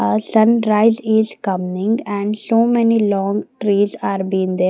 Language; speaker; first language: English; non-native, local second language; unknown